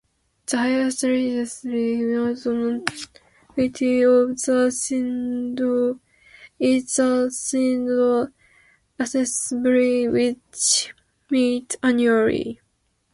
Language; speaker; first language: English; non-native, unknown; Japanese